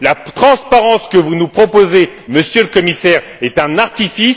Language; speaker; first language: French; native; French